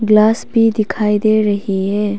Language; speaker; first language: Hindi; non-native, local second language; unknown